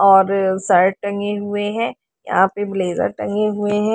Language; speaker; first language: Hindi; native; Hindi